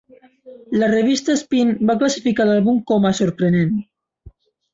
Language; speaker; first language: Catalan; non-native, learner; Spanish